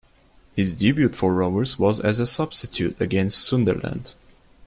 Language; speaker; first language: English; non-native, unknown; Turkish